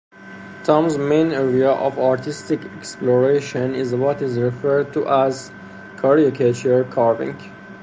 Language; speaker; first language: English; non-native, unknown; Persian